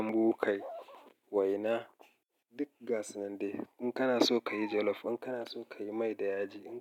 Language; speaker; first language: Hausa; native; Hausa